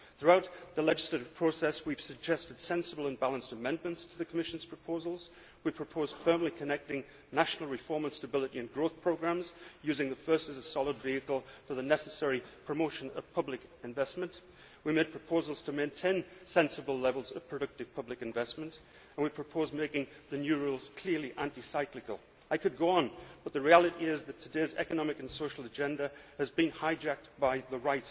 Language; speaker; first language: English; native; English